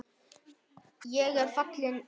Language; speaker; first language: Icelandic; non-native, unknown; Vietnamese